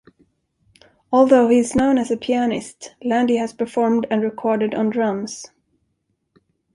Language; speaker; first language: English; non-native, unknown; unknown